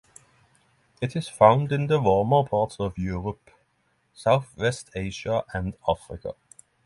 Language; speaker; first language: English; non-native, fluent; Norwegian